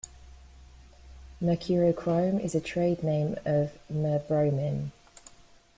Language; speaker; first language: English; native; English